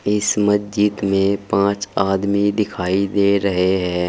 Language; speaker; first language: Hindi; native; Hindi